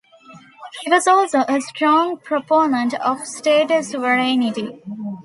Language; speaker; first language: English; non-native, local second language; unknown